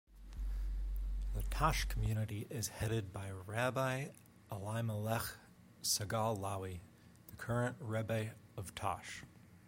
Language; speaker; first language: English; native; English